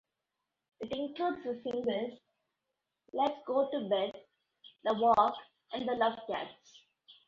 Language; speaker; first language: English; non-native, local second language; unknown